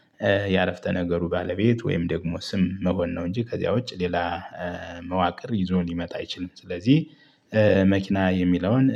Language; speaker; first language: Amharic; native; Amharic